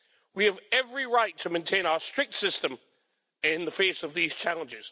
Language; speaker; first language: English; native; English